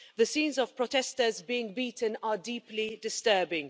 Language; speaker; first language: English; non-native, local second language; Maltese